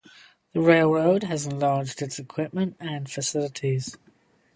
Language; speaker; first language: English; native; English